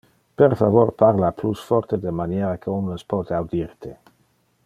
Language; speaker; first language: Interlingua; non-native, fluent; Dutch